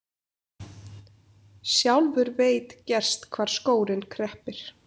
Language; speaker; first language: Icelandic; native; Icelandic